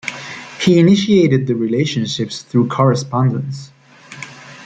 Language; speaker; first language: English; native; English